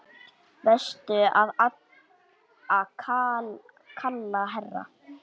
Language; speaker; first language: Icelandic; native; Icelandic